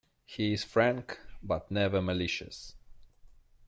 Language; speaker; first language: English; non-native, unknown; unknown